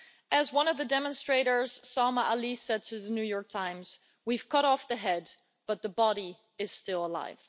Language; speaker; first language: English; non-native, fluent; Dutch